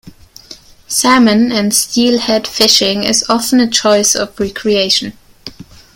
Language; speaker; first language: English; non-native, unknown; German